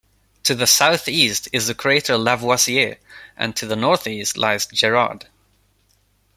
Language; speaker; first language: English; non-native, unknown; Swedish